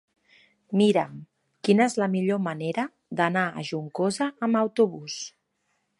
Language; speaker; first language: Catalan; native; Catalan